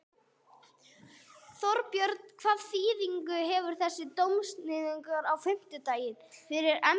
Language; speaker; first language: Icelandic; non-native, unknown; English